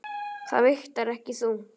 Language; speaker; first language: Icelandic; native; Icelandic